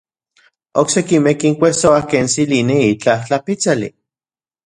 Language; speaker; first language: Central Puebla Nahuatl; non-native, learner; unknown